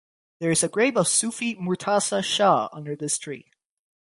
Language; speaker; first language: English; native; English